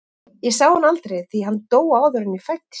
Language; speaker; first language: Icelandic; native; Icelandic